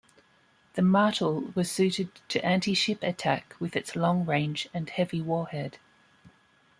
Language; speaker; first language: English; native; English